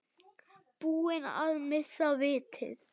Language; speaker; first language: Icelandic; non-native, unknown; German